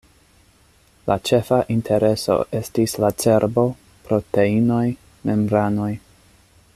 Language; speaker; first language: Esperanto; non-native, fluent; English